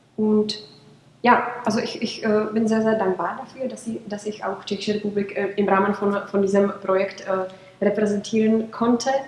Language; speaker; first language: German; non-native, fluent; Czech